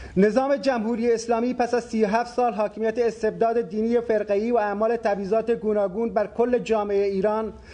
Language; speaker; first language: Persian; non-native, local second language; Baluchi